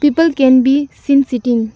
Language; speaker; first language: English; non-native, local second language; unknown